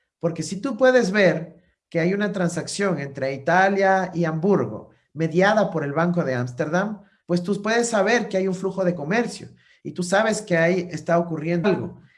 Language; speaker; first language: Spanish; native; Spanish